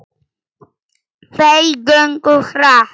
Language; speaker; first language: Icelandic; non-native, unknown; Polish